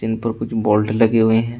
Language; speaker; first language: Hindi; native; Hindi